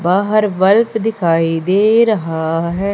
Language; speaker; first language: Hindi; native; Hindi